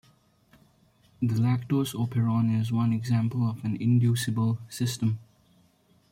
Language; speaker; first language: English; non-native, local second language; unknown